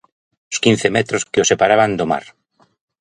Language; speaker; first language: Galician; native; Galician